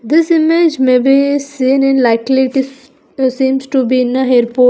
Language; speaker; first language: English; non-native, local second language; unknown